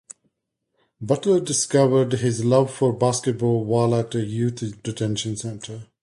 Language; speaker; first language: English; non-native, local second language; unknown